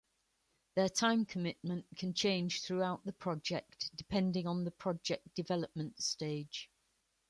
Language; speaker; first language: English; native; English